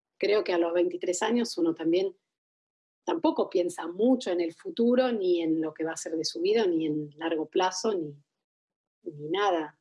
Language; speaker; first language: Spanish; non-native, fluent; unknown